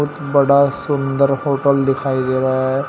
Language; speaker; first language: Hindi; native; Hindi